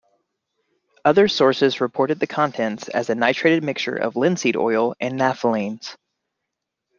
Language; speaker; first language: English; native; English